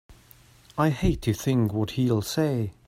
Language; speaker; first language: English; non-native, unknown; German